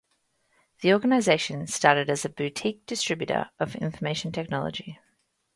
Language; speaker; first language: English; native; English